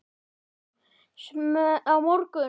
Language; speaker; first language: Icelandic; native; Icelandic